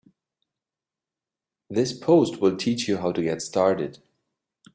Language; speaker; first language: English; native; English